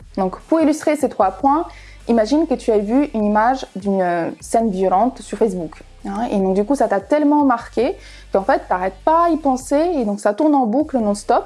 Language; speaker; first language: French; non-native, fluent; Ukrainian